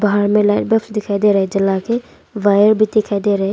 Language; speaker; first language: Hindi; non-native, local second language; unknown